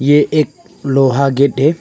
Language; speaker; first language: Hindi; non-native, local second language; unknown